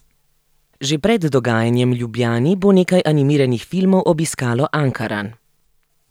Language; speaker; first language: Slovenian; native; Slovenian